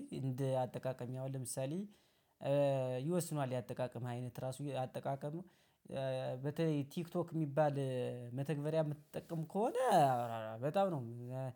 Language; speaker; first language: Amharic; native; Amharic